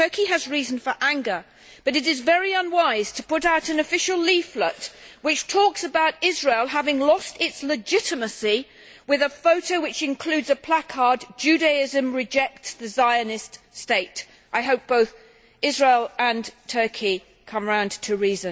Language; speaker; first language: English; native; English